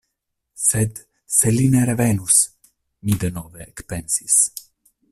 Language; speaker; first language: Esperanto; non-native, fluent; Italian